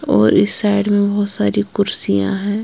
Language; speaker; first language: Hindi; non-native, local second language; Punjabi